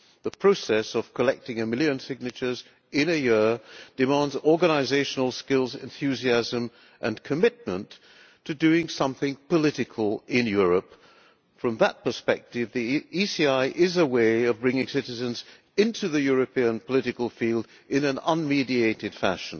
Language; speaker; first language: English; non-native, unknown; Hungarian